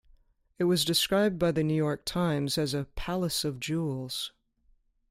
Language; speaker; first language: English; native; English